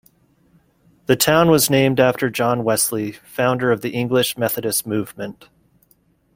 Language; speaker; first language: English; native; English